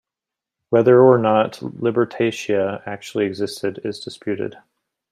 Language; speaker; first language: English; native; English